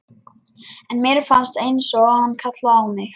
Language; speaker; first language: Icelandic; non-native, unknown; Lithuanian